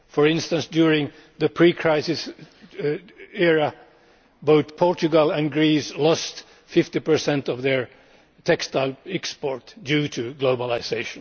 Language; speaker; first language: English; non-native, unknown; Finnish